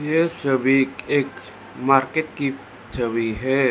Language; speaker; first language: Hindi; non-native, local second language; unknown